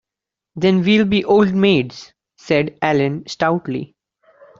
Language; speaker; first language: English; non-native, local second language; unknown